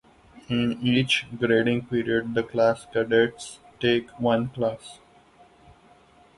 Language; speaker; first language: English; non-native, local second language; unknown